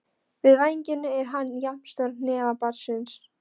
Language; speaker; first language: Icelandic; non-native, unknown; Polish